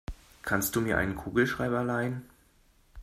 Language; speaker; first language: German; native; German